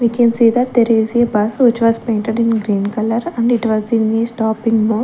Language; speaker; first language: English; non-native, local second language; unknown